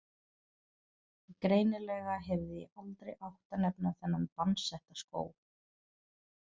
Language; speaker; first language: Icelandic; non-native, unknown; Portuguese